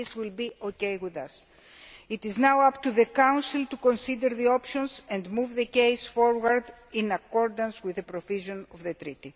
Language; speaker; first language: English; non-native, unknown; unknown